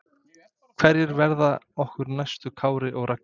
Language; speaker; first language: Icelandic; non-native, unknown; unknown